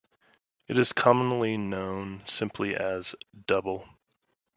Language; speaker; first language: English; native; English